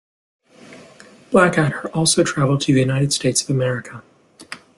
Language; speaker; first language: English; native; English